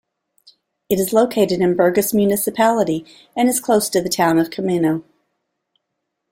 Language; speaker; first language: English; native; English